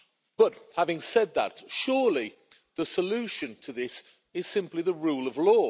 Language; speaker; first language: English; native; English